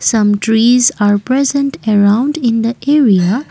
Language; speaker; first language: English; non-native, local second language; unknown